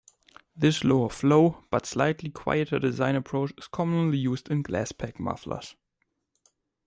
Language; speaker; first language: English; non-native, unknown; German